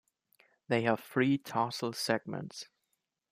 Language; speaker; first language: English; non-native, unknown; German